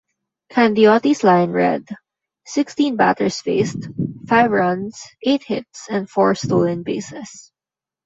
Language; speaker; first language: English; non-native, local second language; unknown